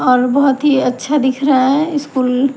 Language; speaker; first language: Hindi; native; Hindi